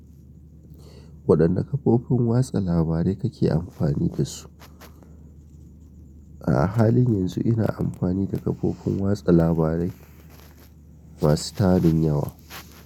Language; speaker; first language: Hausa; native; Hausa